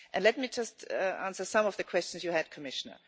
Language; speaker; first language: English; non-native, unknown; German